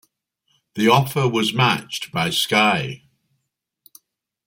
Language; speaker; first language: English; native; English